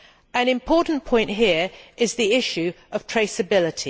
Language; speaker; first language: English; native; English